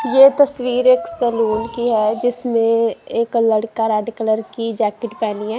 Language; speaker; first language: Hindi; non-native, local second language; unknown